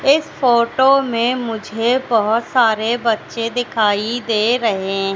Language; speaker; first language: Hindi; native; Hindi